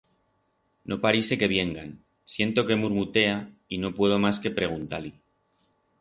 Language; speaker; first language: Aragonese; non-native, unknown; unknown